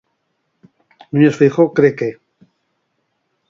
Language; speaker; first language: Galician; native; Galician